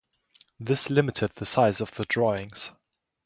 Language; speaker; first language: English; non-native, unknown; German